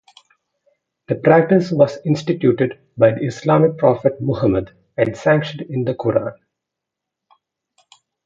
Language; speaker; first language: English; non-native, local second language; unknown